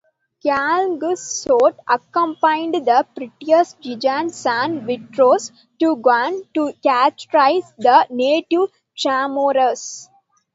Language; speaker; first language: English; non-native, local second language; Tamil